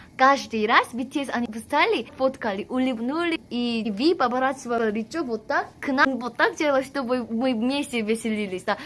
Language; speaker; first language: Russian; non-native, fluent; Korean